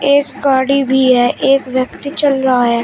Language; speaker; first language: Hindi; native; Hindi